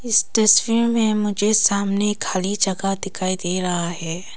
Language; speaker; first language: Hindi; non-native, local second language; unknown